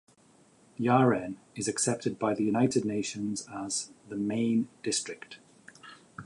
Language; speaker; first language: English; native; English